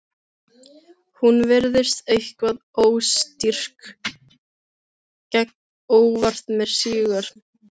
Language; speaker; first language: Icelandic; non-native, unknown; Filipino